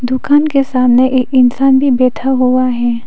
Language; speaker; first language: Hindi; non-native, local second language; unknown